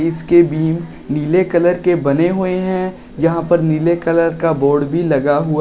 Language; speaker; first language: Hindi; native; Hindi